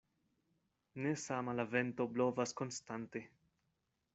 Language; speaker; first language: Esperanto; non-native, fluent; Spanish